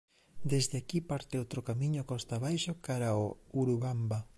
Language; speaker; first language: Galician; native; Galician